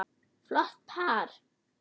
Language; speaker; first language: Icelandic; non-native, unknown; German